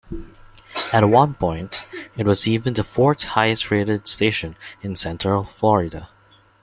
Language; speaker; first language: English; non-native, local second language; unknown